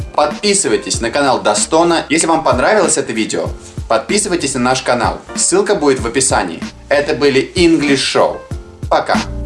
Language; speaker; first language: Russian; native; Russian